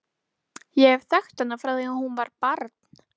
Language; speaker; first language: Icelandic; native; Icelandic